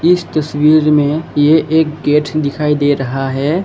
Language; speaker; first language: Hindi; non-native, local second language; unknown